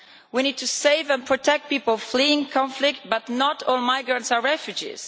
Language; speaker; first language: English; non-native, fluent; Italian